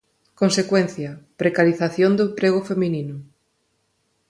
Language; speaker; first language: Galician; non-native, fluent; Spanish